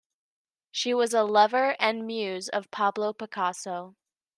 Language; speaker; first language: English; native; English